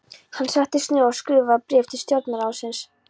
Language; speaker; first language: Icelandic; non-native, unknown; Polish